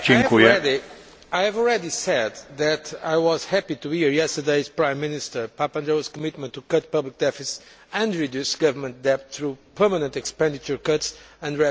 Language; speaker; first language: English; non-native, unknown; Portuguese